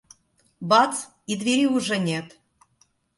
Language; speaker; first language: Russian; native; Russian